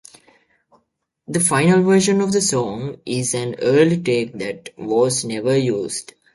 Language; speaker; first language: English; native; English